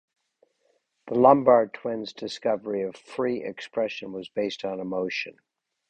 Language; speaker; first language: English; native; English